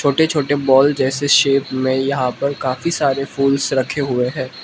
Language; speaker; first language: Hindi; non-native, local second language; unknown